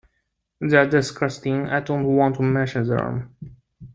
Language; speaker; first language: English; non-native, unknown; Chinese